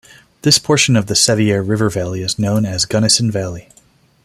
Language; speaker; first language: English; non-native, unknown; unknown